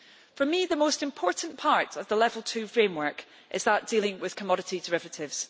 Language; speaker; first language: English; native; English